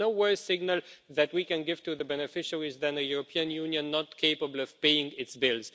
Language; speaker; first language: English; non-native, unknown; Romanian